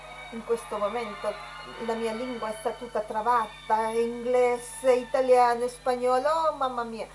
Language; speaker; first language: Italian; non-native, related language; Spanish